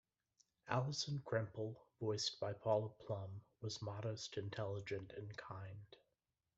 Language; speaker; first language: English; native; English